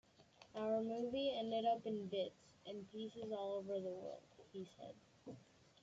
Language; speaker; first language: English; native; English